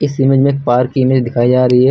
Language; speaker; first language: Hindi; native; Hindi